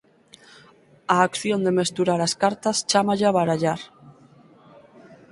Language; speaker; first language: Galician; native; Galician